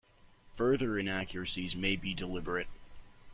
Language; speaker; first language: English; native; English